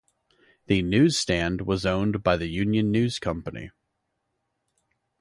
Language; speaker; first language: English; native; English